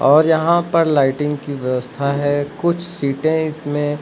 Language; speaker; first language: Hindi; native; Hindi